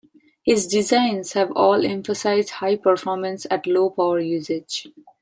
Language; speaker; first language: English; non-native, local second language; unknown